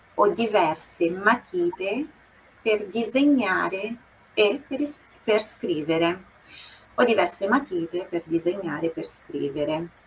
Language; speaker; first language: Italian; non-native, fluent; Portuguese